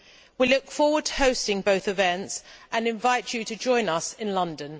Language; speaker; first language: English; native; English